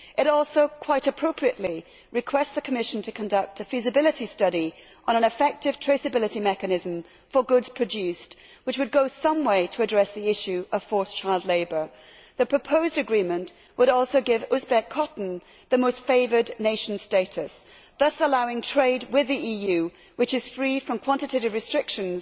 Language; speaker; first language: English; native; English